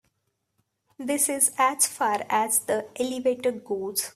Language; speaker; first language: English; non-native, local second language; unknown